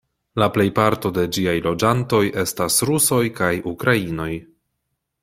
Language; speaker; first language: Esperanto; non-native, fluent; Polish